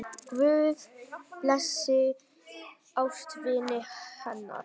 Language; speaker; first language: Icelandic; non-native, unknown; Vietnamese